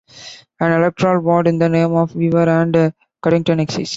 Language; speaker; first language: English; non-native, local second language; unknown